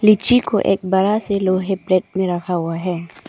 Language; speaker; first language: Hindi; non-native, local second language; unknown